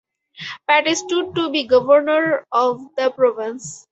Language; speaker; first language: English; native; English